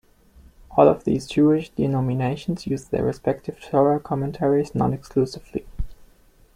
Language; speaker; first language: English; non-native, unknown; German